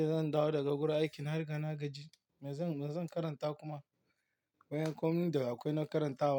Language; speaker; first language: Hausa; non-native, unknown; Yoruba